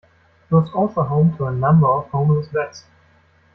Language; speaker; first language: English; non-native, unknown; German